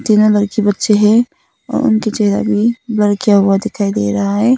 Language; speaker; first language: Hindi; non-native, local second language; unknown